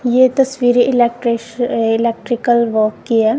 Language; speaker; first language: Hindi; non-native, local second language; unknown